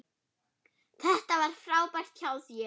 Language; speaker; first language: Icelandic; non-native, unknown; German